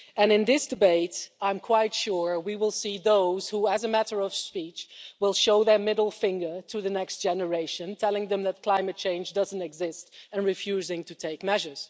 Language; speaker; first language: English; non-native, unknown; Dutch